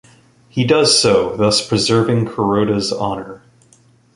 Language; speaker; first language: English; native; English